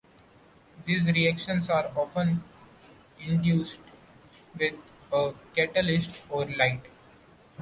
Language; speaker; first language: English; non-native, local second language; Marathi